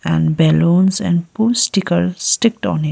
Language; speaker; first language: English; non-native, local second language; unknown